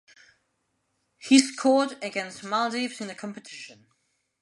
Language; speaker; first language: English; non-native, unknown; Spanish